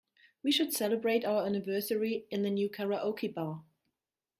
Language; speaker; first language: English; non-native, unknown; German